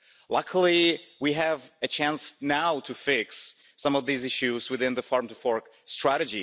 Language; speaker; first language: English; non-native, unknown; Czech